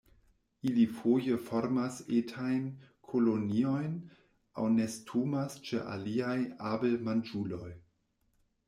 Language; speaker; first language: Esperanto; non-native, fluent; German